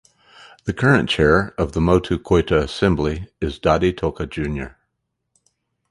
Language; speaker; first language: English; native; English